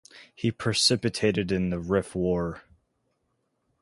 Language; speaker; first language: English; native; English